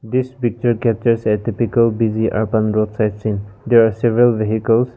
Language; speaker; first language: English; non-native, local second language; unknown